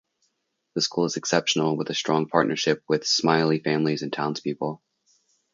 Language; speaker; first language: English; native; English